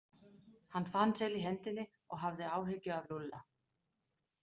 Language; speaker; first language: Icelandic; non-native, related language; Danish